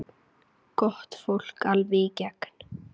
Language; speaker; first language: Icelandic; native; Icelandic